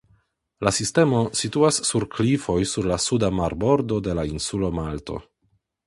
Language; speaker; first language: Esperanto; non-native, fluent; Polish